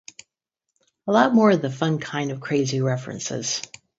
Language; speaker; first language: English; native; English